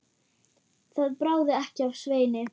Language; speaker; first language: Icelandic; non-native, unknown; German